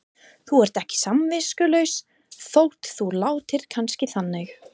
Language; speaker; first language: Icelandic; non-native, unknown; English